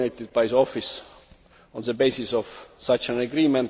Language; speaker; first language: English; non-native, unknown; Estonian